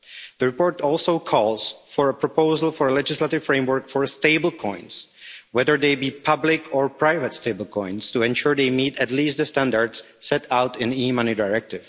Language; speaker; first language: English; non-native, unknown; Czech